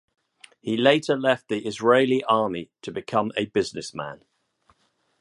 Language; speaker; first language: English; native; English